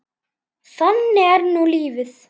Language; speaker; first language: Icelandic; native; Icelandic